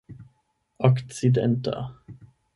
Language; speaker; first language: Esperanto; non-native, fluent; German